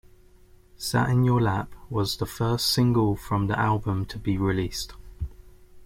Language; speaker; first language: English; native; English